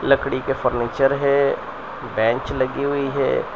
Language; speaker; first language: Hindi; non-native, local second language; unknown